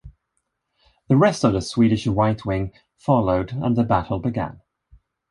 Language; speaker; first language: English; non-native, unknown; Swedish